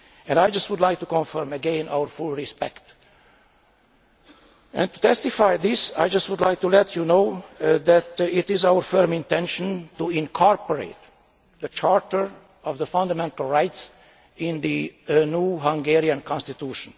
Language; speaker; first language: English; non-native, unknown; Hungarian